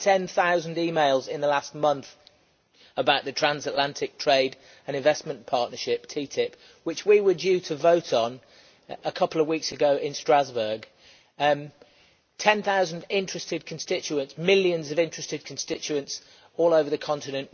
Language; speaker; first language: English; native; English